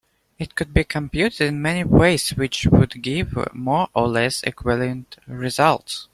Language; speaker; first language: English; native; English